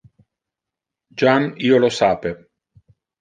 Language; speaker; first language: Interlingua; non-native, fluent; Italian